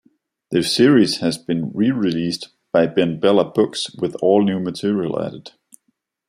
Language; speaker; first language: English; non-native, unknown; Danish